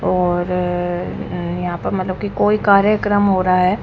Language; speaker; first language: Hindi; non-native, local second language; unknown